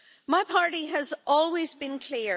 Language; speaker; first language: English; native; English